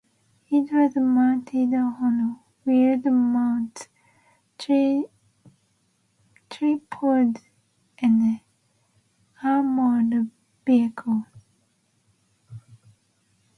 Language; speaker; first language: English; non-native, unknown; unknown